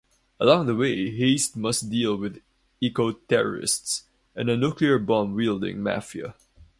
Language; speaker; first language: English; non-native, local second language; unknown